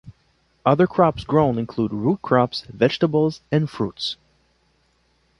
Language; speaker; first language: English; non-native, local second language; French